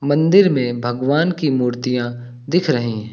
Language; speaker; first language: Hindi; native; Hindi